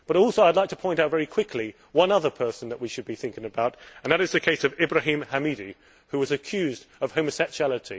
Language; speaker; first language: English; native; English